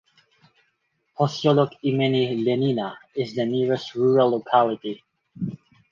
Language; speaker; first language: English; non-native, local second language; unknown